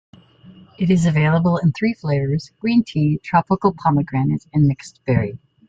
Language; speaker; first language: English; native; English